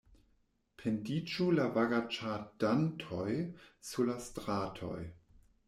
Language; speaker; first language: Esperanto; non-native, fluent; German